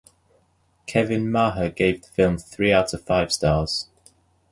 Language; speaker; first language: English; native; English